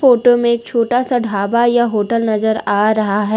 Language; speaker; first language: Hindi; native; Hindi